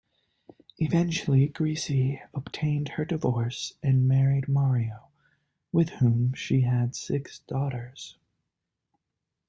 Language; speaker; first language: English; native; English